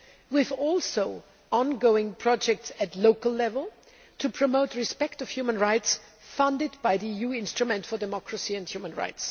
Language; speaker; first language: English; non-native, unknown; German